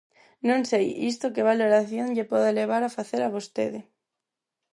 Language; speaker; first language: Galician; non-native, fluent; Spanish